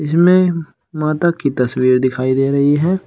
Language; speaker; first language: Hindi; native; Hindi